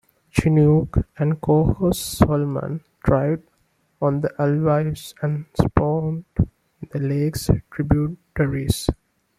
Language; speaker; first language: English; non-native, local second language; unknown